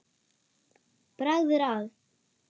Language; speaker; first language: Icelandic; non-native, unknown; German